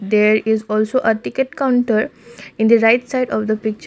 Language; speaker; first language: English; non-native, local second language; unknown